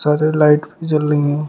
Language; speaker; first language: Hindi; native; Hindi